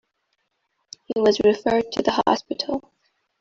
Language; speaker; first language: English; non-native, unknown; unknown